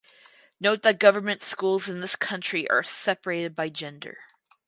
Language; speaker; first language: English; native; English